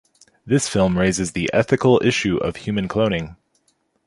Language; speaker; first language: English; native; English